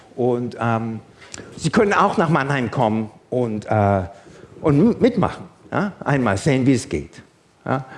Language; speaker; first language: German; non-native, fluent; English